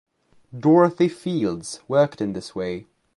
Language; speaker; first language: English; native; English